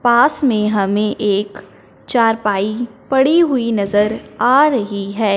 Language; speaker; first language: Hindi; non-native, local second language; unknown